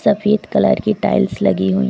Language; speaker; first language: Hindi; native; Hindi